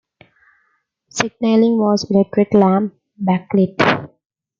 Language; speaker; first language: English; non-native, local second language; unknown